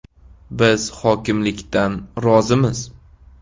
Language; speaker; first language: Uzbek; native; Uzbek